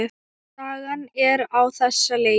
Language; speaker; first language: Icelandic; non-native, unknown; Thai